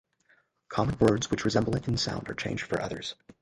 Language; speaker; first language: English; native; English